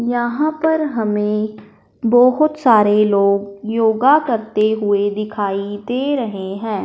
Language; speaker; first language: Hindi; non-native, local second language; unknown